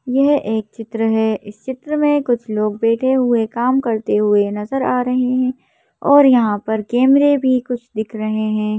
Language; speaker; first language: Hindi; native; Hindi